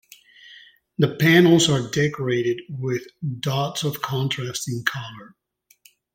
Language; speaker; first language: English; native; English